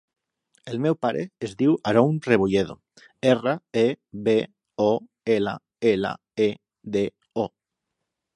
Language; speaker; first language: Catalan; non-native, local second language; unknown